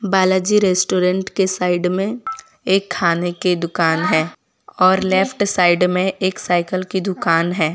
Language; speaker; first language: Hindi; non-native, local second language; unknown